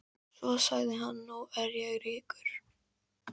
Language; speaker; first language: Icelandic; native; Icelandic